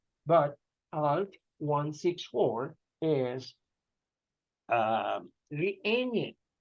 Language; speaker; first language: English; non-native, fluent; Spanish